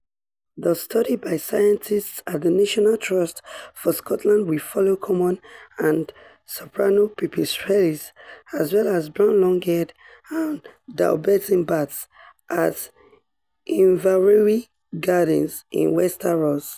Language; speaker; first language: English; non-native, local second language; Yoruba